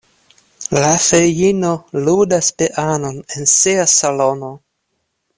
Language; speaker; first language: Esperanto; non-native, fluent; Russian